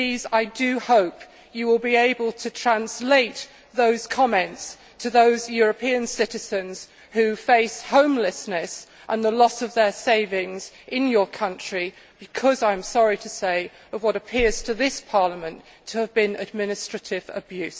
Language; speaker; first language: English; native; English